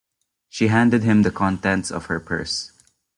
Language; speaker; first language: English; non-native, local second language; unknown